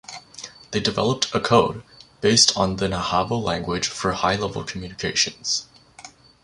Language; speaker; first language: English; native; English